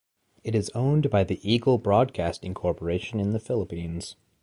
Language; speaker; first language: English; native; English